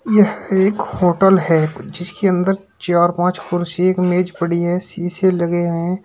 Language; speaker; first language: Hindi; native; Hindi